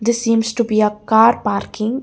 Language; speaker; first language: English; non-native, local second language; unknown